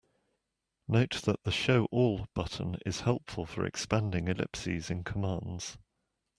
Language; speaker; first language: English; native; English